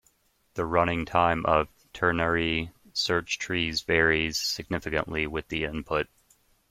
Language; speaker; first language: English; native; English